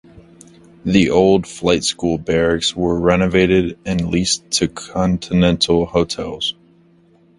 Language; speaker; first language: English; native; English